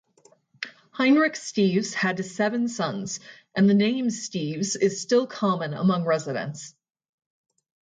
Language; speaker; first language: English; native; English